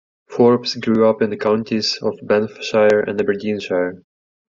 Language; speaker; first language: English; native; English